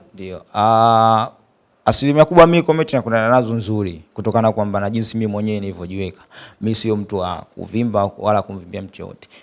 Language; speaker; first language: Swahili; native; Swahili